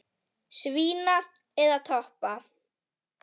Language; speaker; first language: Icelandic; native; Icelandic